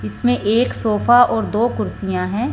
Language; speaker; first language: Hindi; non-native, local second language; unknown